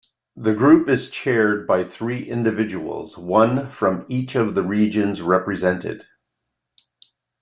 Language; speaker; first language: English; native; English